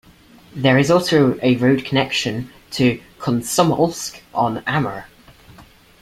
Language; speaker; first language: English; native; English